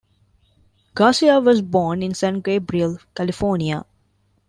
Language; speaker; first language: English; non-native, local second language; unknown